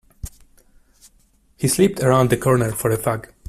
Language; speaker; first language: English; non-native, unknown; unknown